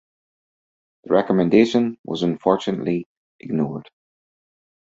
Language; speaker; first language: English; native; English